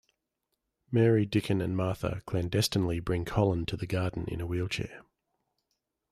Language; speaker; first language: English; native; English